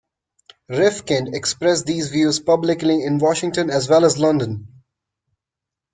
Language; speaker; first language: English; non-native, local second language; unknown